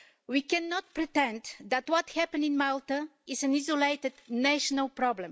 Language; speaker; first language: English; non-native, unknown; Bulgarian